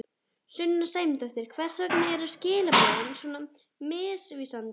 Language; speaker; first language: Icelandic; native; Icelandic